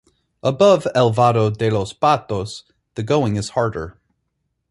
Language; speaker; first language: English; native; English